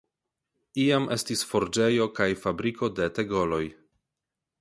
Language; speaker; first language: Esperanto; non-native, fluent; Polish